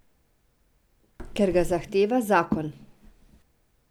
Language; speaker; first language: Slovenian; non-native, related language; Serbian